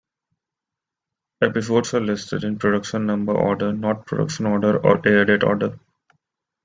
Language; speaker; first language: English; non-native, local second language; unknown